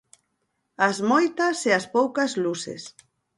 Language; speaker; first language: Galician; native; Galician